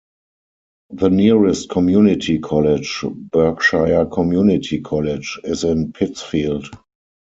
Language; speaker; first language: English; non-native, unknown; German